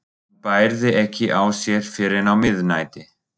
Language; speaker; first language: Icelandic; non-native, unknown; German